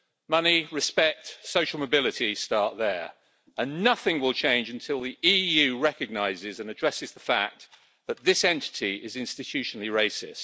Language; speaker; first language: English; native; English